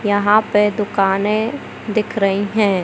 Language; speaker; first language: Hindi; native; Hindi